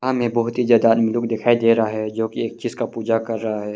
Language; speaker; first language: Hindi; early bilingual, other home language; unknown